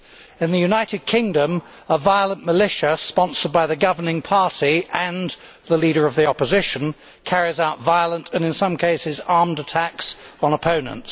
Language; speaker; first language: English; native; English